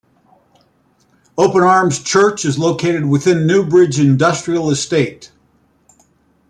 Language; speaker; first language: English; native; English